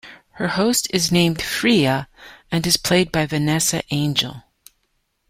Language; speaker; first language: English; native; English